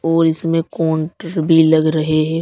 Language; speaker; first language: Hindi; native; Hindi